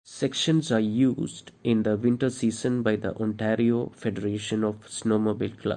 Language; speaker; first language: English; non-native, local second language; Malayalam